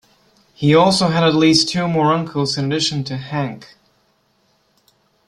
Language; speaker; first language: English; non-native, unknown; German